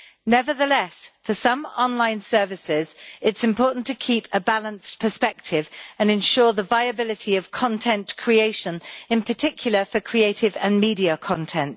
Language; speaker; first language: English; native; English